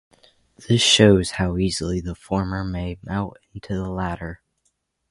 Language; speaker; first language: English; native; English